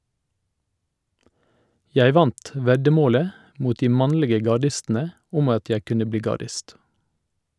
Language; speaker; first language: Norwegian; native; Norwegian